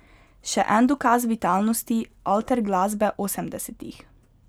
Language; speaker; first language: Slovenian; native; Slovenian